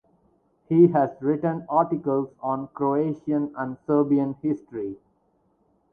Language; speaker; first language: English; non-native, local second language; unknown